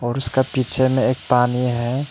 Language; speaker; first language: Hindi; non-native, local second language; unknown